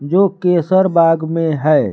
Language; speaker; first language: Hindi; native; Hindi